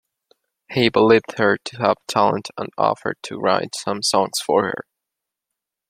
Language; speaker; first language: English; non-native, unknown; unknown